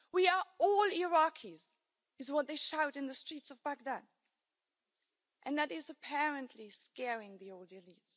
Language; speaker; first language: English; non-native, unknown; German